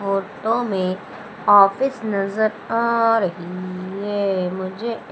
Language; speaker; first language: Hindi; native; Hindi